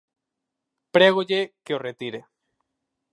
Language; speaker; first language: Galician; native; Galician